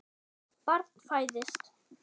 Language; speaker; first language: Icelandic; non-native, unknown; German